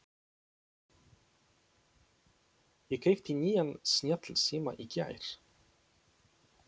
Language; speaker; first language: Icelandic; non-native, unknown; Polish